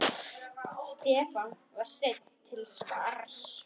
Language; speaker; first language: Icelandic; native; Icelandic